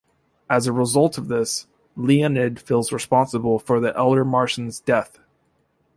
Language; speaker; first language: English; native; English